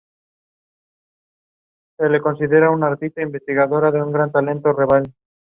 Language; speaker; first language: English; non-native, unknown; Spanish